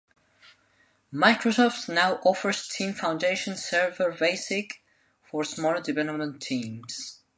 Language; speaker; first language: English; non-native, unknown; Spanish